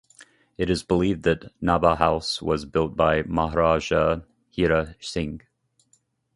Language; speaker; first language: English; native; English